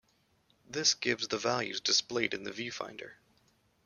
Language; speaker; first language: English; native; English